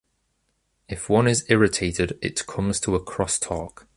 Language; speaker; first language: English; native; English